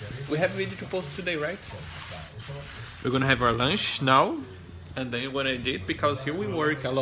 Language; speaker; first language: English; non-native, learner; Portuguese